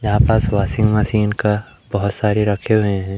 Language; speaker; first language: Hindi; native; Hindi